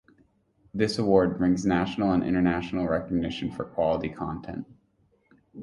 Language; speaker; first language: English; native; English